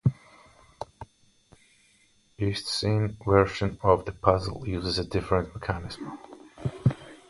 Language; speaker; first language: English; non-native, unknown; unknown